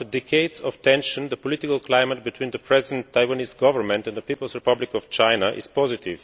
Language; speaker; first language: English; non-native, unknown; Bulgarian